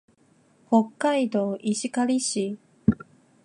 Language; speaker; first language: Japanese; non-native, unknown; Chinese